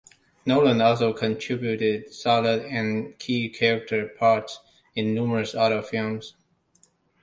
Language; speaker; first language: English; non-native, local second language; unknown